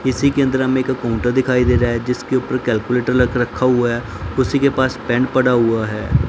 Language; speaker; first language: Hindi; non-native, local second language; Punjabi